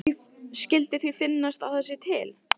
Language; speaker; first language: Icelandic; non-native, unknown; Italian